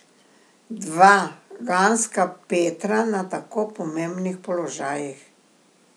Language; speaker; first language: Slovenian; native; Slovenian